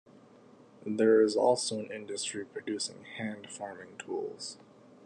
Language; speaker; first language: English; native; English